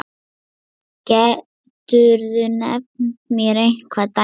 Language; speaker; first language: Icelandic; non-native, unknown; Lithuanian